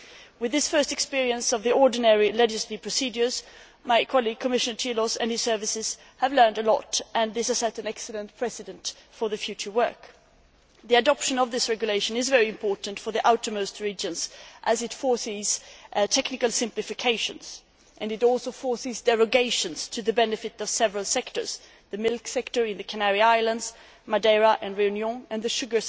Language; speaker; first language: English; non-native, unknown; Swedish